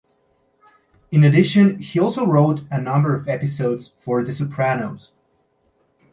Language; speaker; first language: English; native; English